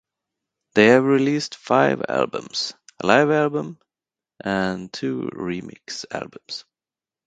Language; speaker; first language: English; non-native, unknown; Swedish